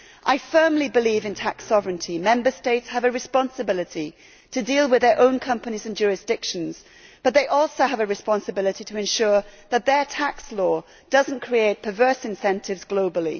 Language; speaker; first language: English; native; English